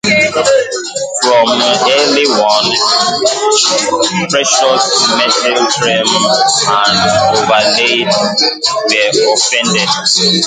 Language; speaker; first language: English; non-native, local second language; Igbo